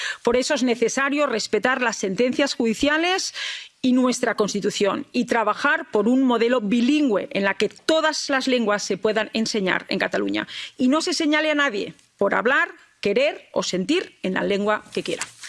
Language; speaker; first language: Spanish; non-native, local second language; Catalan